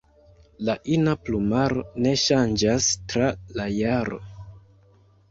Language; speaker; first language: Esperanto; non-native, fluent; Kinyarwanda